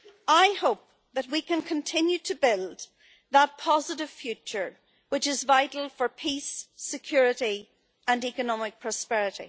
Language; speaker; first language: English; native; English